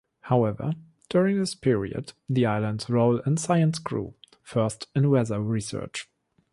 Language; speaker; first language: English; non-native, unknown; German